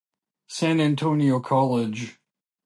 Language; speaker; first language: English; native; English